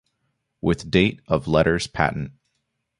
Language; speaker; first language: English; native; English